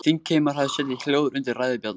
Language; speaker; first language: Icelandic; non-native, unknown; Kurdish